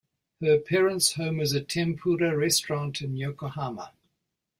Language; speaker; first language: English; native; English